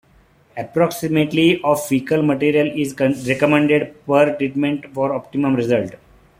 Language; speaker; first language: English; non-native, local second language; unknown